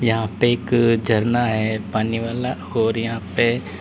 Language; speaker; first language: Hindi; native; Hindi